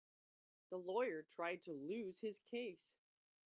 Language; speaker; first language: English; native; English